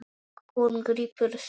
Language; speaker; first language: Icelandic; non-native, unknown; Polish